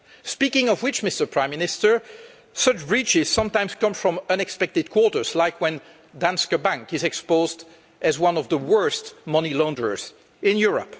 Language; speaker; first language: English; non-native, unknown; French